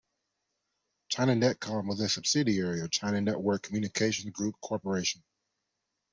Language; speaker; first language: English; non-native, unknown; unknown